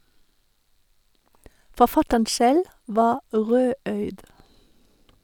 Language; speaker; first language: Norwegian; non-native, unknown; German